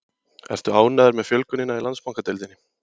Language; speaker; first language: Icelandic; native; Icelandic